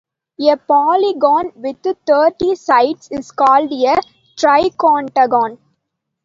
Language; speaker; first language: English; non-native, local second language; Tamil